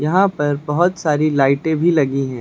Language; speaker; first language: Hindi; native; Hindi